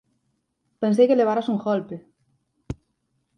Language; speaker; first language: Galician; native; Galician